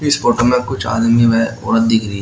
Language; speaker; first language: Hindi; native; Hindi